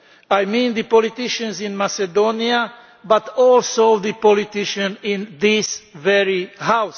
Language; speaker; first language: English; non-native, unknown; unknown